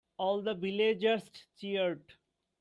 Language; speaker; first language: English; non-native, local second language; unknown